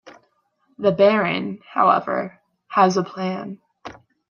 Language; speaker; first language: English; native; English